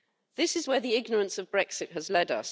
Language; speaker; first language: English; native; English